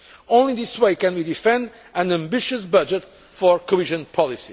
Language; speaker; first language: English; non-native, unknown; Portuguese